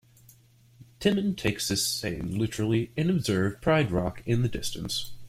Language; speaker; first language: English; native; English